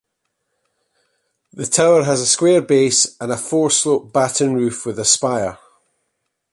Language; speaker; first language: English; native; English